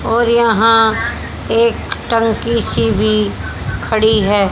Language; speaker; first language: Hindi; native; Hindi